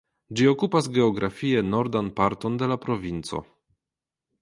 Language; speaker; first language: Esperanto; non-native, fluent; Polish